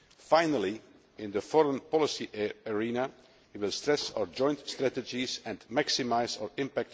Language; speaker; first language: English; non-native, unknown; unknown